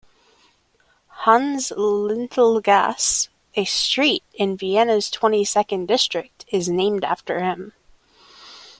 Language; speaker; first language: English; native; English